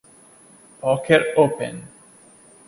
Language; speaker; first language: English; non-native, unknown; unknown